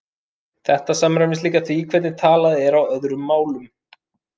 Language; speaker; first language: Icelandic; native; Icelandic